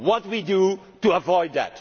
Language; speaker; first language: English; non-native, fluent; Dutch